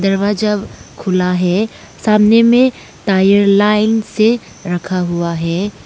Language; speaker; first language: Hindi; early bilingual, other home language; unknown